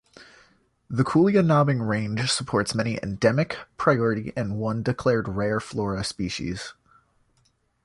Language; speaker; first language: English; native; English